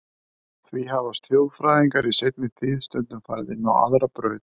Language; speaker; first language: Icelandic; native; Icelandic